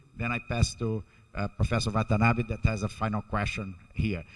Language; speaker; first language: English; non-native, fluent; Portuguese